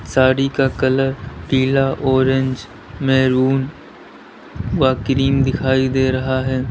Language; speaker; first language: Hindi; native; Hindi